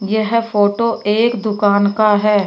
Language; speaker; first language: Hindi; native; Hindi